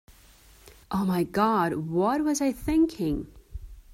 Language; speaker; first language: English; non-native, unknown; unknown